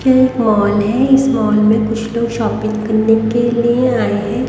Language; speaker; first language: Hindi; native; Hindi